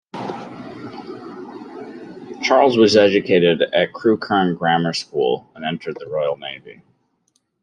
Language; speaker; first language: English; native; English